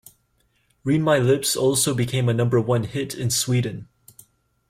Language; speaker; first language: English; native; English